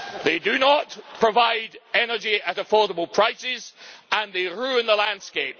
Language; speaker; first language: English; native; English